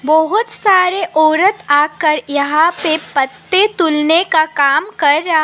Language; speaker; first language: Hindi; non-native, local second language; Assamese